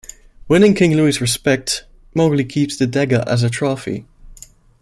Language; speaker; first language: English; non-native, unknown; German